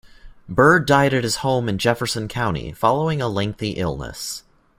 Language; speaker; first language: English; native; English